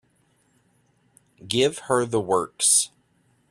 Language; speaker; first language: English; native; English